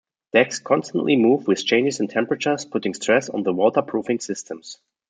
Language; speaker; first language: English; non-native, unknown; German